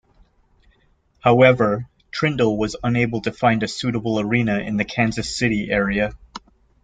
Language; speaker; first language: English; native; English